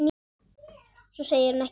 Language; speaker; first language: Icelandic; native; Icelandic